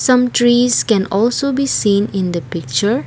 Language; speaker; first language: English; non-native, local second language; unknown